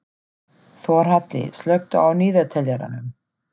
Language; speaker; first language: Icelandic; non-native, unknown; German